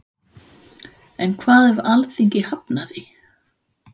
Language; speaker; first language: Icelandic; non-native, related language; Danish